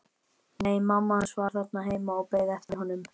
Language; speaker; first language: Icelandic; native; Icelandic